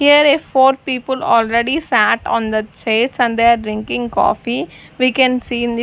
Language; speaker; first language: English; non-native, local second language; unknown